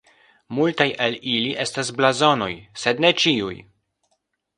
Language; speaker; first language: Esperanto; non-native, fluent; Polish